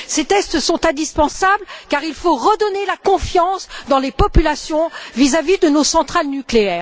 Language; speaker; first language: French; native; French